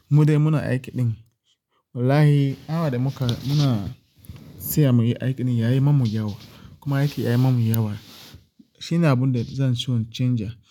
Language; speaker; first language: Hausa; non-native, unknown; Igbo